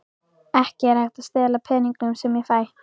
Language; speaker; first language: Icelandic; native; Icelandic